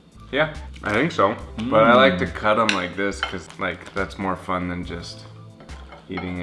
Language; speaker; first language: English; native; English